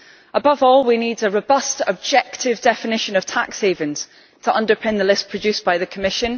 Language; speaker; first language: English; native; English